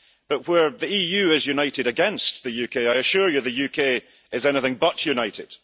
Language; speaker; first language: English; early bilingual, heritage; English